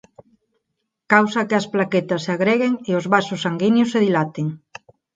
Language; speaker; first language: Galician; non-native, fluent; Spanish